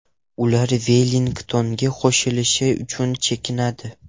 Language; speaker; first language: Uzbek; non-native, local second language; Russian